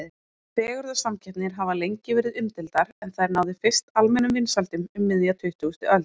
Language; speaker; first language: Icelandic; native; Icelandic